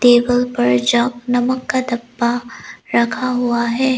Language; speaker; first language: Hindi; non-native, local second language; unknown